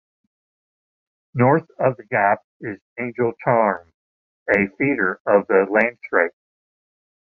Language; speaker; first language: English; native; English